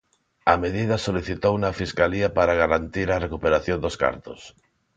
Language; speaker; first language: Galician; non-native, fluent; Spanish